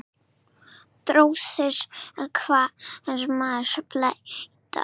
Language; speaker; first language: Icelandic; non-native, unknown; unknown